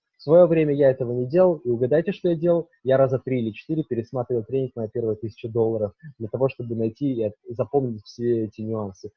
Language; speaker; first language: Russian; native; Russian